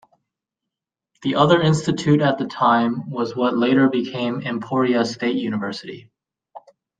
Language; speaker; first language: English; native; English